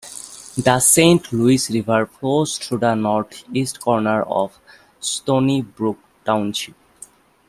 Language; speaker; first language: English; non-native, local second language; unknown